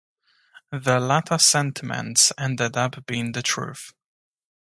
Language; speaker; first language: English; native; English